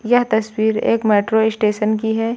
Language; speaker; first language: Hindi; native; Hindi